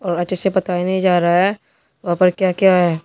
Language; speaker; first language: Hindi; non-native, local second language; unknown